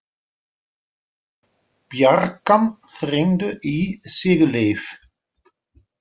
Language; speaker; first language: Icelandic; non-native, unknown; Dutch